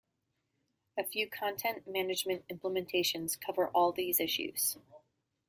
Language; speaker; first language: English; native; English